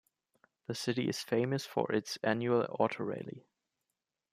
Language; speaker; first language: English; non-native, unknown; German